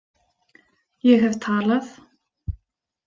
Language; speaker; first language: Icelandic; native; Icelandic